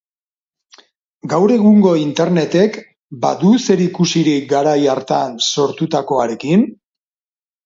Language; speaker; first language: Basque; non-native, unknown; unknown